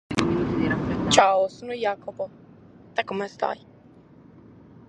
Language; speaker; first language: Sardinian; native; Sardinian